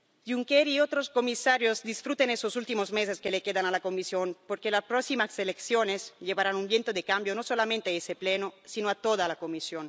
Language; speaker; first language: Spanish; non-native, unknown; Italian